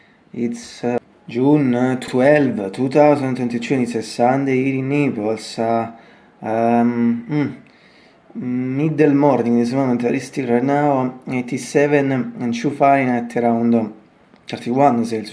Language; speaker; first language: English; non-native, learner; Italian